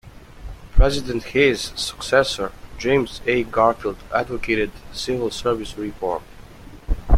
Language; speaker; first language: English; native; English